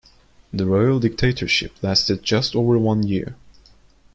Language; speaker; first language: English; non-native, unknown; Turkish